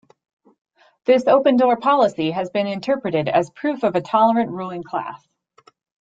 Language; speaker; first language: English; native; English